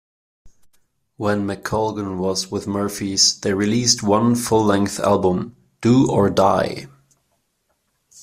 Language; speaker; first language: English; non-native, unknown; German